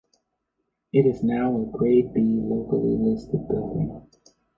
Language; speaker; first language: English; native; English